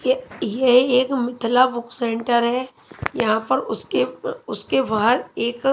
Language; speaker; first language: Hindi; non-native, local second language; Punjabi